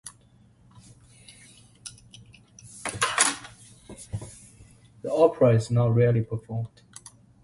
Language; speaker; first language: English; native; English